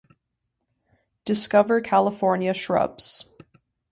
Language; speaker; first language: English; native; English